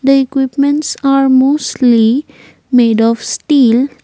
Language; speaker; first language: English; non-native, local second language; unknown